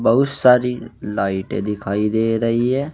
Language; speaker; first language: Hindi; native; Hindi